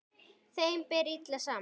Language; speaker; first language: Icelandic; native; Icelandic